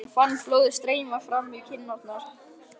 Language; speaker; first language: Icelandic; native; Icelandic